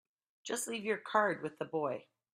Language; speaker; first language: English; native; English